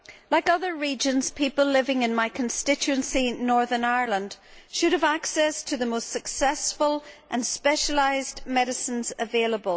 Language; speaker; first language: English; native; English